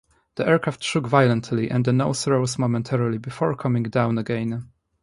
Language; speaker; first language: English; non-native, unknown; Polish